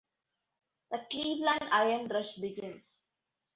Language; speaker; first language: English; non-native, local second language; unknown